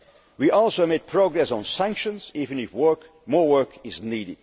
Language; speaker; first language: English; non-native, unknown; Dutch